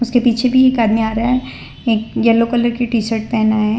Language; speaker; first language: Hindi; non-native, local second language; Gujarati